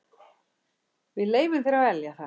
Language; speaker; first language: Icelandic; native; Icelandic